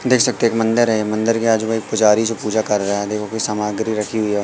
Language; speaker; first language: Hindi; native; Hindi